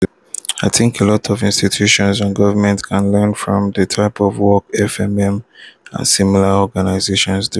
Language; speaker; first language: English; non-native, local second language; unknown